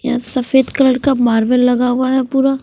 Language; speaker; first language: Hindi; non-native, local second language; Punjabi